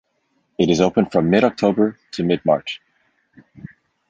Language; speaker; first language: English; native; English